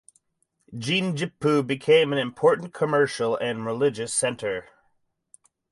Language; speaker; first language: English; native; English